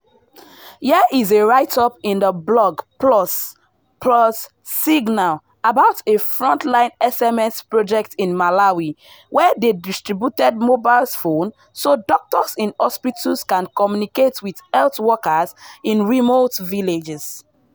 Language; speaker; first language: English; non-native, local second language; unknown